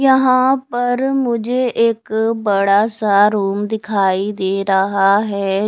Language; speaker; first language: Hindi; non-native, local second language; Punjabi